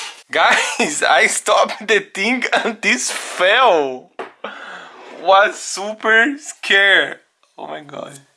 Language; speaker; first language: English; non-native, learner; Portuguese